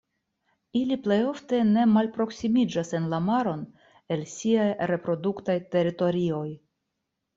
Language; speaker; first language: Esperanto; non-native, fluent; Russian